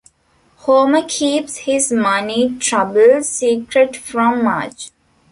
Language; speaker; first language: English; non-native, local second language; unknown